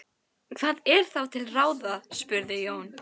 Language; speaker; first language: Icelandic; native; Icelandic